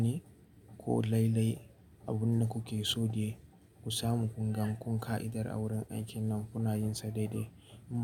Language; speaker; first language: Hausa; native; Hausa